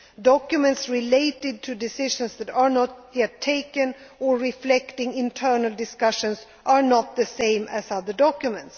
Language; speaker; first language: English; non-native, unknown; Swedish